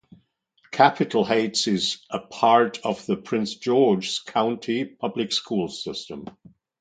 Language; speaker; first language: English; non-native, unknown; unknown